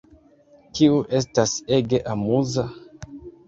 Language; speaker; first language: Esperanto; non-native, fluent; Kinyarwanda